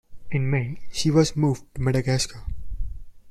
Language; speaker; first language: English; non-native, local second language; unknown